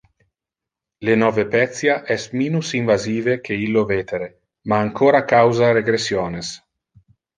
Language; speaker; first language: Interlingua; non-native, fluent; Italian